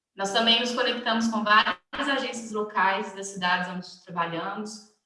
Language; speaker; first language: Portuguese; native; Portuguese